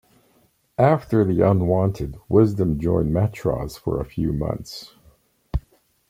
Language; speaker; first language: English; native; English